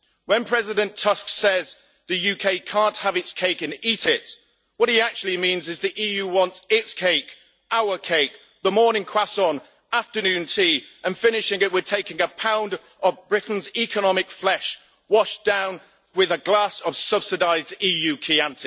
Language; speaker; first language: English; native; English